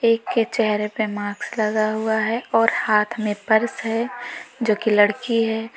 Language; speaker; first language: Hindi; native; Hindi